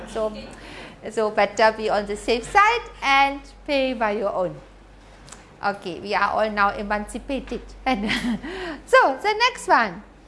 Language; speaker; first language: English; non-native, fluent; German